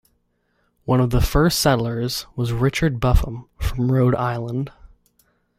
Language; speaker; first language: English; native; English